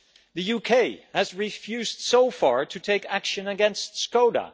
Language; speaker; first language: English; non-native, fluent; Dutch